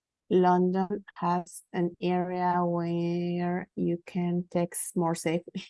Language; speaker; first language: English; non-native, learner; Spanish